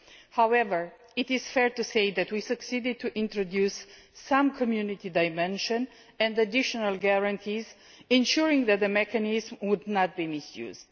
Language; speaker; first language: English; non-native, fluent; Romanian